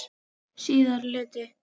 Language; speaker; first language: Icelandic; non-native, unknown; Filipino